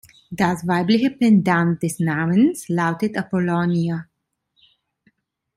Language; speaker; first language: German; non-native, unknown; Italian